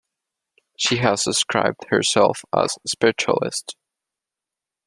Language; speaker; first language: English; non-native, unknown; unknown